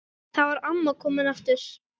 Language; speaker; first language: Icelandic; native; Icelandic